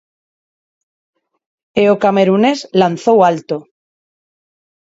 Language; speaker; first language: Galician; non-native, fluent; Spanish